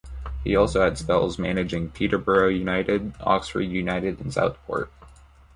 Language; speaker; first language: English; native; English